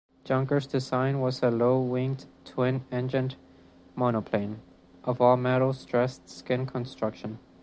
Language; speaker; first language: English; non-native, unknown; Spanish